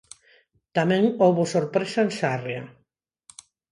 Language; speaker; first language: Galician; non-native, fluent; Spanish